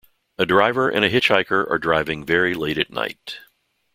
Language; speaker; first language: English; native; English